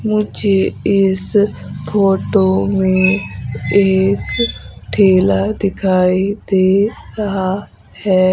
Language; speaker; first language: Hindi; native; Hindi